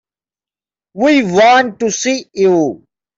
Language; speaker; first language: English; non-native, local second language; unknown